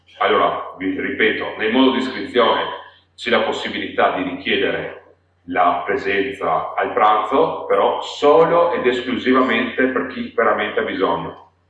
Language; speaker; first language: Italian; non-native, fluent; Polish